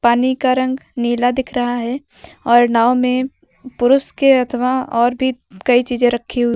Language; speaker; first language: Hindi; native; Hindi